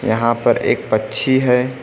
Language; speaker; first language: Hindi; native; Hindi